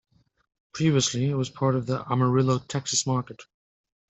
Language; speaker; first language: English; native; English